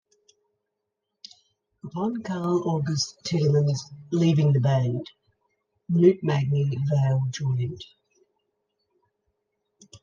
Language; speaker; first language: English; native; English